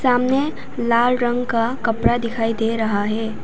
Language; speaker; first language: Hindi; non-native, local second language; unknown